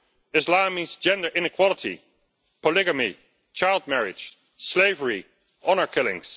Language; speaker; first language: English; non-native, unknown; Dutch